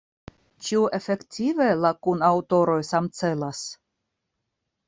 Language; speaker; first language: Esperanto; non-native, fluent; Russian